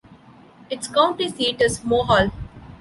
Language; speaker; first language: English; non-native, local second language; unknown